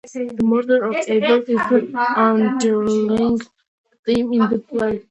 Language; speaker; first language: English; non-native, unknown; Georgian